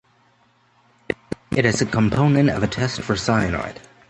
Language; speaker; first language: English; native; English